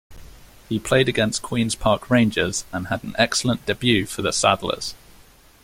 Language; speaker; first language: English; native; English